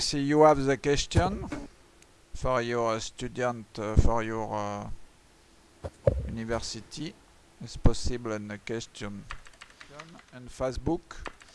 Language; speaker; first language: English; non-native, learner; French